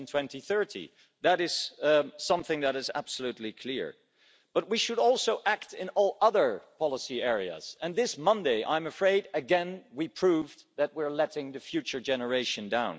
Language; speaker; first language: English; non-native, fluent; Dutch